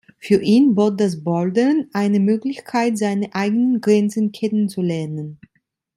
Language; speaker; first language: German; non-native, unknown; Italian